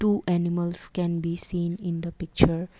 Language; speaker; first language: English; non-native, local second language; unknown